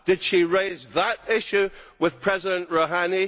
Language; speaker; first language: English; native; English